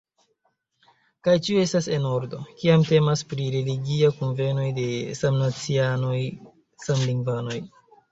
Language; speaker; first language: Esperanto; non-native, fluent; Chinese